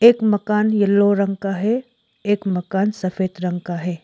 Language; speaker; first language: Hindi; non-native, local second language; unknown